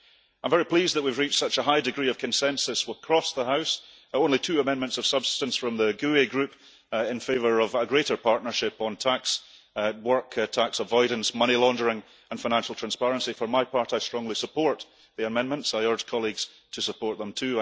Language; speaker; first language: English; early bilingual, heritage; English